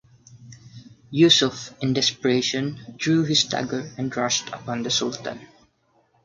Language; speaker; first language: English; non-native, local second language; Filipino